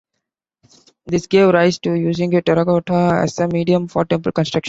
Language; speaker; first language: English; non-native, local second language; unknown